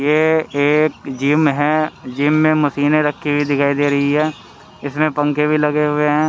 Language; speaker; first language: Hindi; native; Hindi